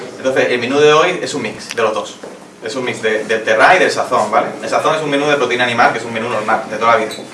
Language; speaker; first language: Spanish; native; Spanish